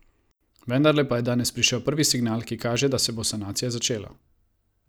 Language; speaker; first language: Slovenian; non-native, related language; Croatian